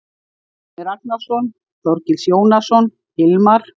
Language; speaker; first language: Icelandic; native; Icelandic